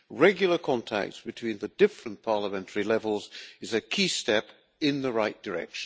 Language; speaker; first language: English; non-native, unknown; Hungarian